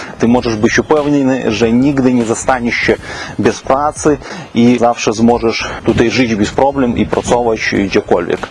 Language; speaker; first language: Polish; non-native, related language; Russian